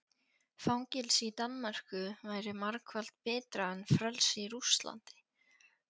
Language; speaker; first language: Icelandic; non-native, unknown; Polish